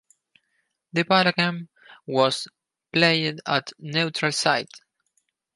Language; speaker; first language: English; non-native, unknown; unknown